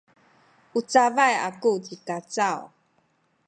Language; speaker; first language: Sakizaya; non-native, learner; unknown